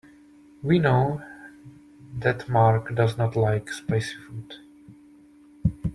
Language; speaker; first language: English; non-native, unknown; Czech